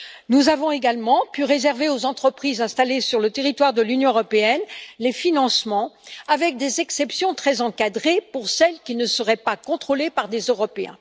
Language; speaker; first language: French; native; French